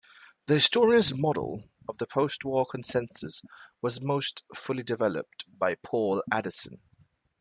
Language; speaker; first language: English; native; English